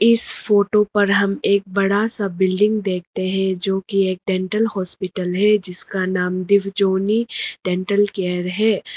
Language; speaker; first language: Hindi; non-native, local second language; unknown